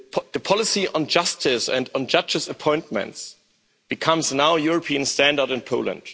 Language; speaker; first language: English; non-native, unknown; German